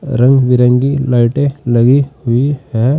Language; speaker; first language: Hindi; native; Hindi